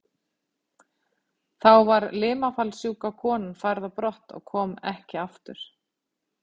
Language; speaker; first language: Icelandic; native; Icelandic